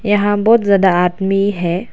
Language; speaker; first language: Hindi; non-native, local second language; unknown